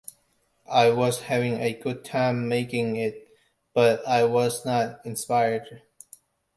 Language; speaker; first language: English; non-native, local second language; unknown